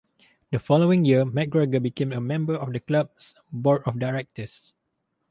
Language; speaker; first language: English; non-native, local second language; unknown